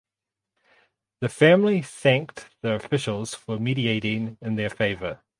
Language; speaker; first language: English; native; English